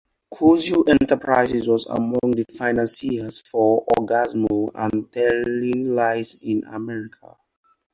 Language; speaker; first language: English; non-native, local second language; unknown